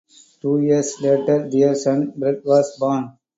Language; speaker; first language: English; non-native, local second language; Tamil